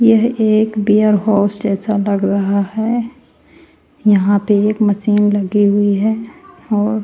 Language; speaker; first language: Hindi; native; Hindi